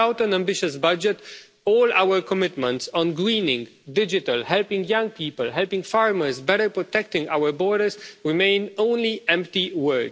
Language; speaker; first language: English; non-native, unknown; Romanian